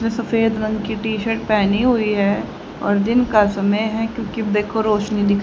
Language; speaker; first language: Hindi; native; Hindi